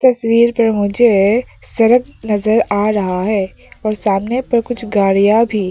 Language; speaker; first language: Hindi; non-native, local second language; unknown